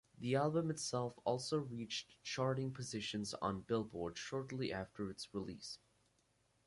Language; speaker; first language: English; native; English